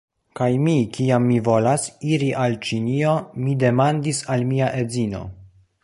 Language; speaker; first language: Esperanto; non-native, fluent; Polish